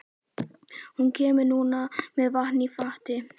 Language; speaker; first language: Icelandic; native; Icelandic